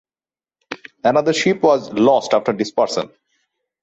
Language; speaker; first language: English; non-native, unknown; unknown